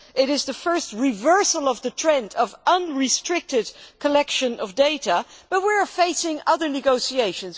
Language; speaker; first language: English; non-native, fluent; Dutch